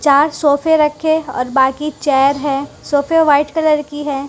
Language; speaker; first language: Hindi; non-native, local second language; Gujarati